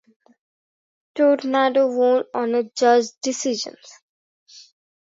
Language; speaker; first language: English; non-native, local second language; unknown